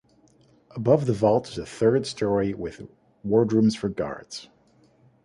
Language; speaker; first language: English; native; English